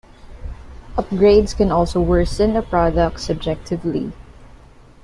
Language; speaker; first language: English; non-native, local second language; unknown